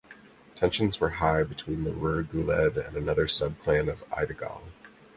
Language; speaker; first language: English; native; English